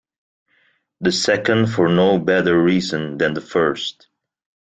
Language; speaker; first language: English; native; English